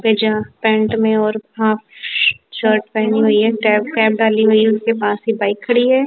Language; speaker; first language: Hindi; non-native, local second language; Punjabi